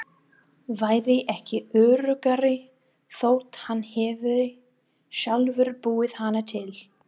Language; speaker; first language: Icelandic; non-native, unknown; English